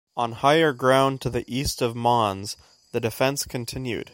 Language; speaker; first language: English; native; English